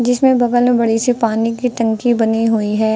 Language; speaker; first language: Hindi; native; Hindi